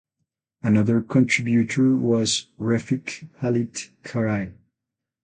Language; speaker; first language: English; non-native, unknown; Spanish